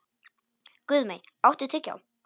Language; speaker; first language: Icelandic; non-native, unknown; Polish